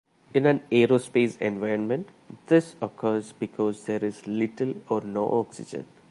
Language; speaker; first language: English; non-native, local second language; Malayalam